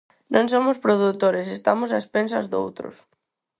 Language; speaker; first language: Galician; non-native, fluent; Spanish